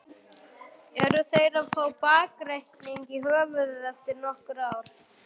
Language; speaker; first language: Icelandic; non-native, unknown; German